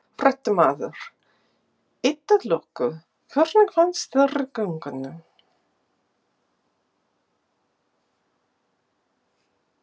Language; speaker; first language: Icelandic; non-native, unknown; English